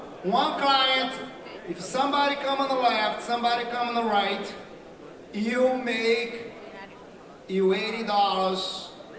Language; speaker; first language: English; non-native, fluent; Portuguese